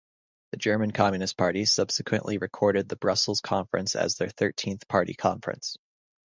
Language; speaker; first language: English; native; English